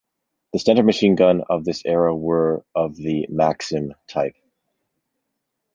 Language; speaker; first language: English; native; English